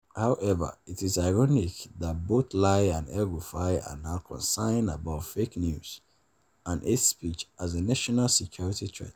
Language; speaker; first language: English; non-native, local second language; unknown